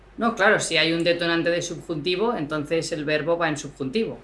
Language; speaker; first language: Spanish; native; Spanish